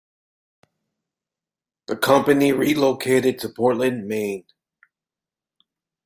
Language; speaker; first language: English; native; English